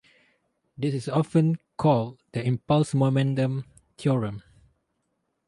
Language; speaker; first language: English; non-native, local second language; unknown